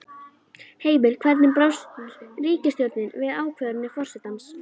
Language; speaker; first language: Icelandic; native; Icelandic